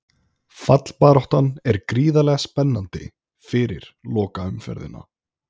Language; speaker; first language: Icelandic; native; Icelandic